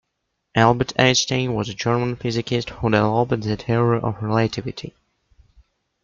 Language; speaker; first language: English; native; English